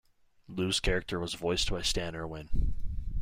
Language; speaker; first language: English; native; English